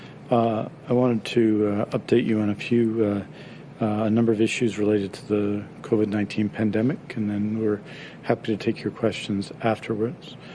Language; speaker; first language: English; native; English